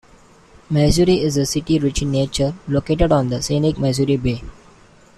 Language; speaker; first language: English; non-native, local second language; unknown